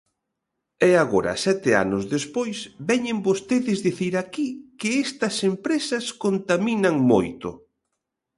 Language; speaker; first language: Galician; native; Galician